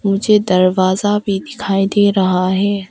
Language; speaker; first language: Hindi; early bilingual, other home language; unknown